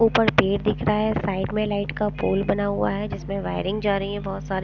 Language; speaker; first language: Hindi; non-native, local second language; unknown